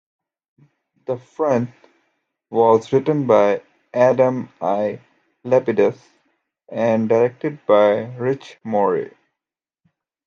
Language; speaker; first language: English; native; English